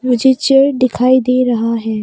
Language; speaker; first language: Hindi; non-native, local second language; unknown